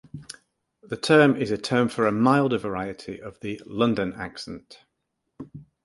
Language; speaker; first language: English; native; English